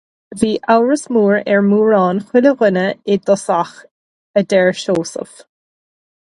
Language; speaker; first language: Irish; non-native, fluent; English